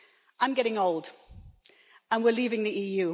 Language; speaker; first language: English; native; English